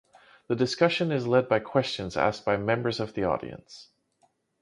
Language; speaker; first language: English; non-native, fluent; Dutch